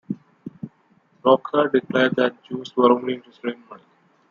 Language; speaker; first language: English; non-native, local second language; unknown